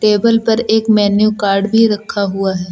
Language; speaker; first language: Hindi; native; Hindi